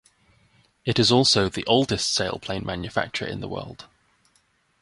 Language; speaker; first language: English; native; English